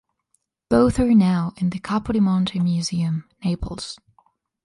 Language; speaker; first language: English; non-native, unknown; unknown